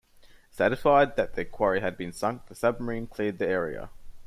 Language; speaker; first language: English; native; English